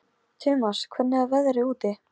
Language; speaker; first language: Icelandic; non-native, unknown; Polish